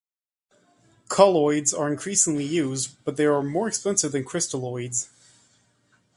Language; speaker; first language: English; native; English